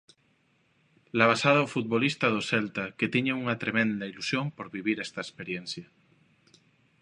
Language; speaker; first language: Galician; non-native, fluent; Spanish